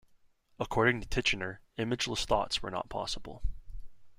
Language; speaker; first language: English; native; English